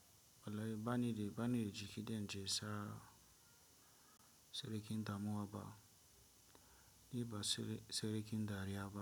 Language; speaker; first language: Hausa; non-native, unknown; Tiv